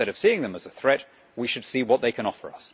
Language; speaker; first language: English; native; English